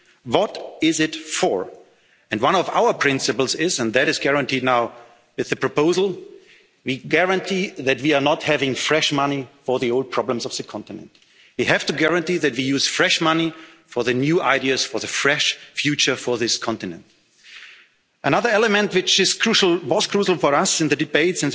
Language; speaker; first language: English; non-native, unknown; German